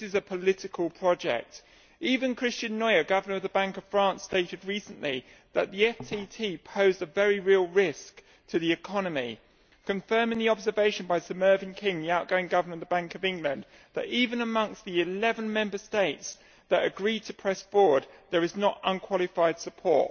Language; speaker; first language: English; native; English